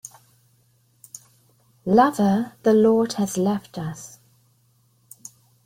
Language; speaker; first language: English; native; English